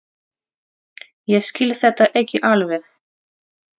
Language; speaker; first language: Icelandic; non-native, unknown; Russian